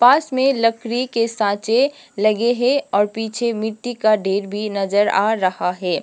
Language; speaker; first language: Hindi; non-native, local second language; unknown